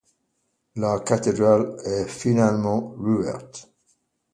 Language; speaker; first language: French; non-native, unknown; English